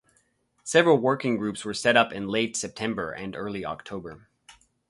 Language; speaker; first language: English; native; English